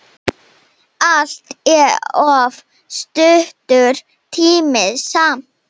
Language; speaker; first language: Icelandic; non-native, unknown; Slovenian